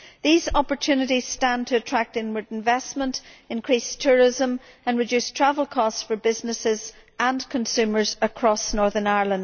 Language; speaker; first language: English; native; English